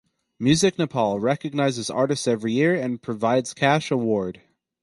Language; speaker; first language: English; native; English